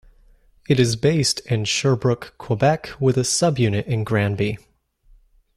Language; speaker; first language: English; native; English